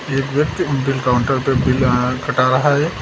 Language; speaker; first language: Hindi; native; Hindi